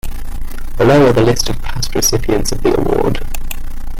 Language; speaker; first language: English; native; English